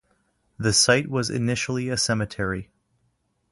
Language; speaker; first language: English; native; English